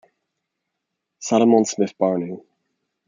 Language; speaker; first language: English; native; English